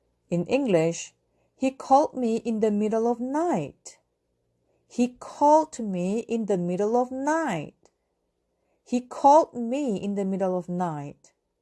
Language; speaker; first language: English; non-native, fluent; Korean